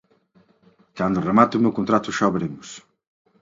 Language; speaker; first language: Galician; native; Galician